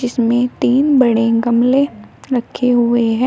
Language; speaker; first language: Hindi; native; Hindi